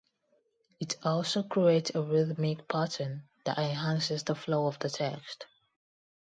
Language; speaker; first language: English; non-native, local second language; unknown